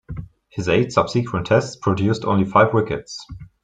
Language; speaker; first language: English; non-native, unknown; German